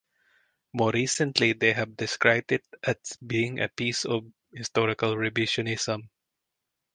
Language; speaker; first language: English; non-native, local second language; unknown